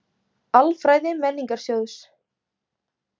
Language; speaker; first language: Icelandic; native; Icelandic